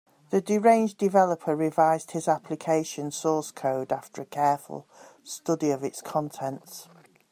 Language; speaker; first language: English; native; English